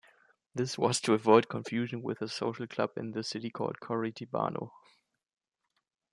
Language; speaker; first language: English; non-native, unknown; German